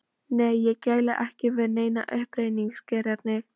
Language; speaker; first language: Icelandic; non-native, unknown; Polish